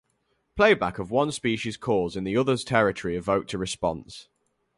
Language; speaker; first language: English; native; English